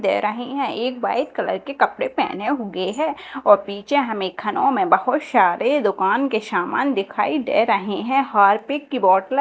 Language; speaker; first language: Hindi; native; Hindi